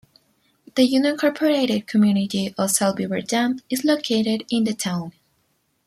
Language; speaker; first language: English; non-native, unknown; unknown